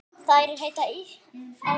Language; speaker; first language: Icelandic; native; Icelandic